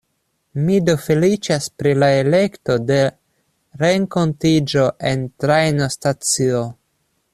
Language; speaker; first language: Esperanto; non-native, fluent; Russian